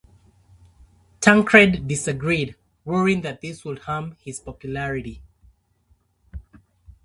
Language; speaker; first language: English; native; English